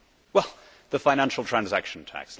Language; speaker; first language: English; native; English